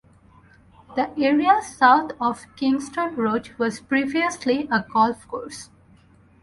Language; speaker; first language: English; non-native, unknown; Bangla